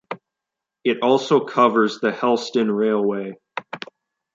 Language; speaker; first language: English; native; English